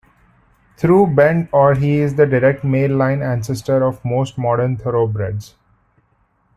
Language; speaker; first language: English; non-native, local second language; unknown